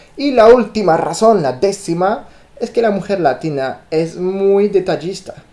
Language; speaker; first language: Spanish; non-native, fluent; French